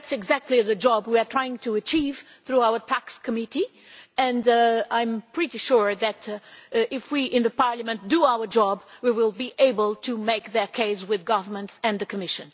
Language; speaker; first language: English; non-native, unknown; Portuguese